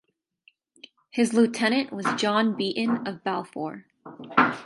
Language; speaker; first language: English; native; English